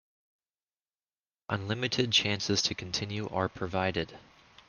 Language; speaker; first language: English; native; English